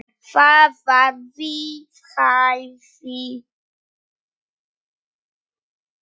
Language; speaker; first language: Icelandic; non-native, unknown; Polish